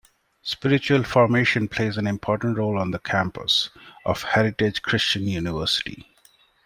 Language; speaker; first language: English; non-native, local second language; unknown